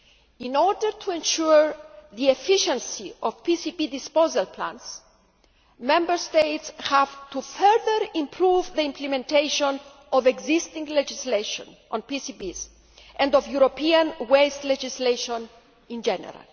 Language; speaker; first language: English; non-native, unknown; Greek